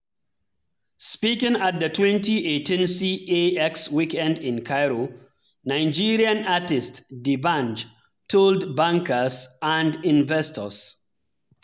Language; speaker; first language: English; non-native, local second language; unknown